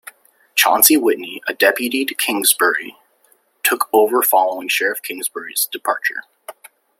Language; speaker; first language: English; native; English